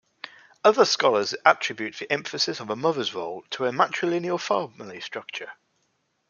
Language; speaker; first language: English; native; English